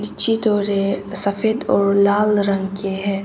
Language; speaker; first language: Hindi; early bilingual, other home language; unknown